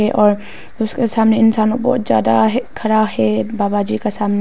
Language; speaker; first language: Hindi; non-native, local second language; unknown